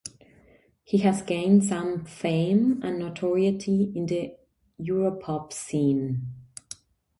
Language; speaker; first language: English; non-native, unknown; Spanish